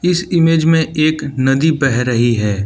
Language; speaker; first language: Hindi; non-native, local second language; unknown